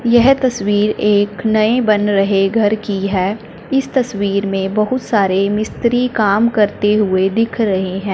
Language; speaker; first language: Hindi; non-native, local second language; Punjabi